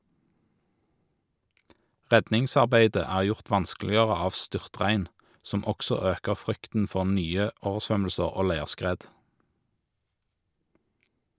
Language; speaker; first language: Norwegian; native; Norwegian